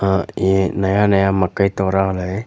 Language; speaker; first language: Hindi; non-native, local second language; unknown